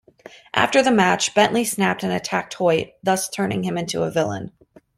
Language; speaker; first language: English; native; English